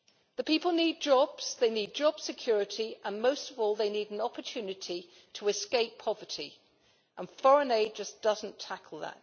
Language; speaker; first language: English; native; English